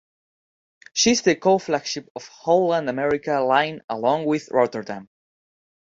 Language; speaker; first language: English; non-native, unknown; Spanish